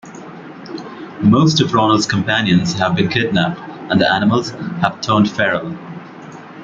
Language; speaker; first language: English; non-native, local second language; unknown